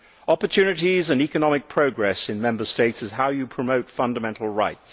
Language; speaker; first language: English; native; English